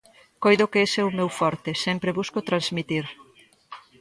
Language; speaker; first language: Galician; native; Galician